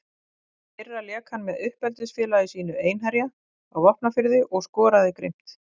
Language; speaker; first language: Icelandic; native; Icelandic